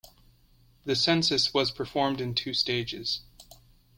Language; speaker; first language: English; native; English